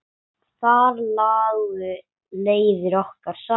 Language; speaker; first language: Icelandic; non-native, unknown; English